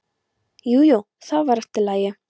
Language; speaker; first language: Icelandic; non-native, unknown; Polish